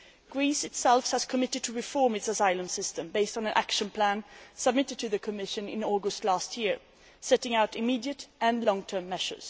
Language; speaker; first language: English; non-native, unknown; Swedish